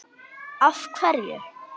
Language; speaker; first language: Icelandic; native; Icelandic